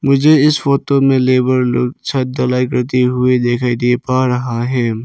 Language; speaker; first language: Hindi; non-native, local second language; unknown